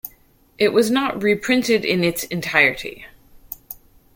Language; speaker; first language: English; native; English